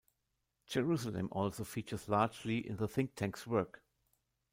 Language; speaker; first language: English; non-native, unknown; German